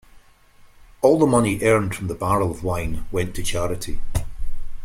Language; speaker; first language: English; native; English